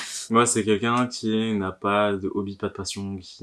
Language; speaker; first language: French; native; French